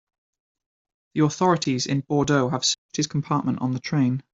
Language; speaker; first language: English; native; English